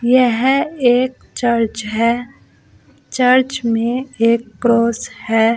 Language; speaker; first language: Hindi; native; Hindi